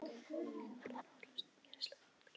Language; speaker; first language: Icelandic; non-native, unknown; Polish